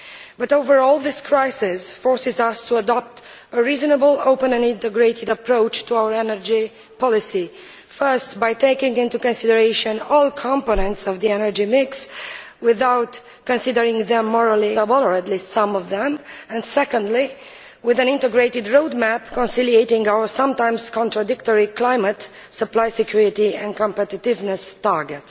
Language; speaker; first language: English; non-native, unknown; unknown